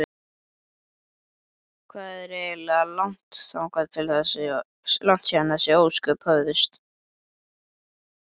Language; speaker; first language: Icelandic; native; Icelandic